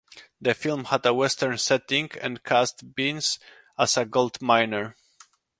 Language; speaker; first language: English; non-native, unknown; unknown